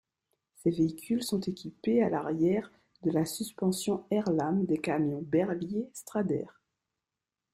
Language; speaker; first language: French; native; French